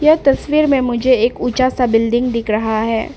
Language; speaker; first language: Hindi; non-native, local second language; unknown